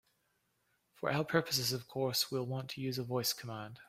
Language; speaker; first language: English; native; English